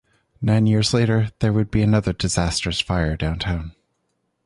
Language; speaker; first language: English; native; English